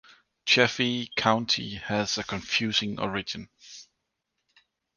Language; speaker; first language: English; native; English